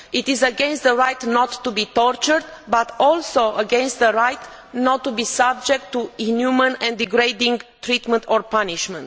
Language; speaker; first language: English; non-native, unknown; Romanian